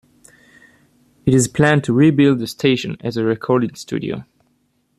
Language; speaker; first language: English; native; English